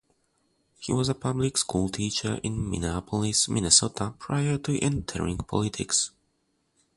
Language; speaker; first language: English; non-native, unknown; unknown